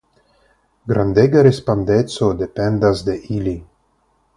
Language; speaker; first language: Esperanto; non-native, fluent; Russian